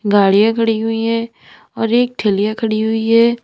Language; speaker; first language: Hindi; native; Hindi